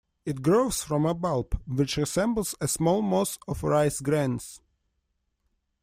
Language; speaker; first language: English; non-native, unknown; Russian